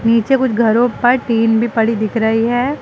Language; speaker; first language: Hindi; native; Hindi